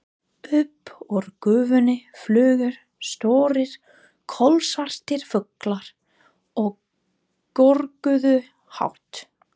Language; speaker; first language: Icelandic; non-native, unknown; English